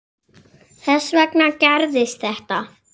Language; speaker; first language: Icelandic; native; Icelandic